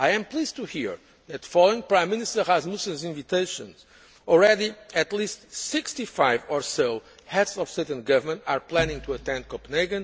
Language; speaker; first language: English; non-native, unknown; Portuguese